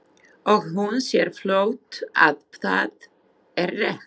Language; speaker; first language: Icelandic; non-native, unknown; Slovak